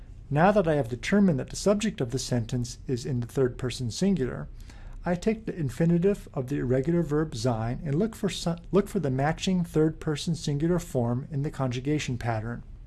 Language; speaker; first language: English; native; English